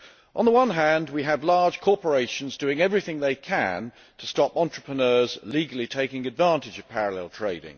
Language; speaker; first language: English; native; English